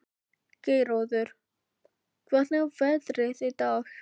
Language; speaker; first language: Icelandic; non-native, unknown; Filipino